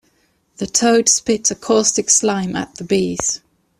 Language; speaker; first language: English; native; English